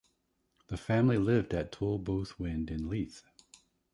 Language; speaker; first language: English; native; English